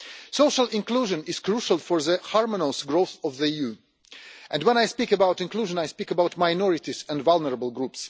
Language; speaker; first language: English; non-native, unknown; Russian